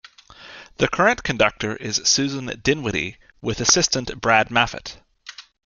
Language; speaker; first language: English; native; English